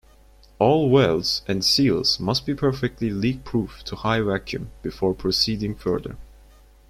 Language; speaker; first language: English; non-native, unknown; Turkish